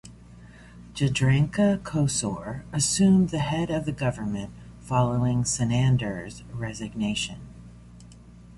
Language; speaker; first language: English; native; English